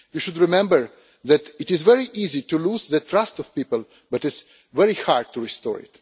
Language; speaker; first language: English; non-native, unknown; Russian